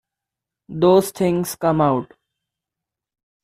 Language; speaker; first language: English; non-native, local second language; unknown